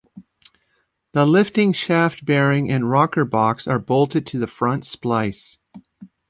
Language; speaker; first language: English; native; English